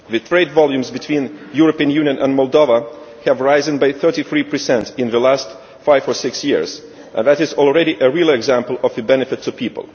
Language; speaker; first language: English; non-native, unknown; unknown